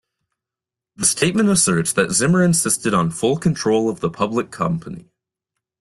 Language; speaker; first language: English; native; English